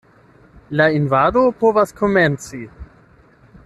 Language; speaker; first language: Esperanto; non-native, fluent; German